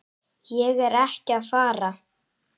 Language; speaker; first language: Icelandic; native; Icelandic